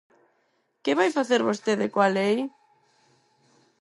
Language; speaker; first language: Galician; non-native, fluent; Spanish